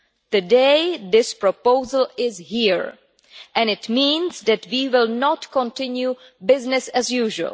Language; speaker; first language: English; non-native, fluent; Czech